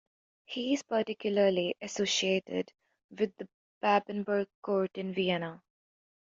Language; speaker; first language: English; native; English